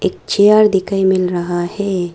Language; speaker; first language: Hindi; non-native, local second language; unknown